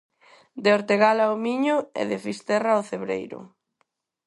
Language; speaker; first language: Galician; non-native, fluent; Spanish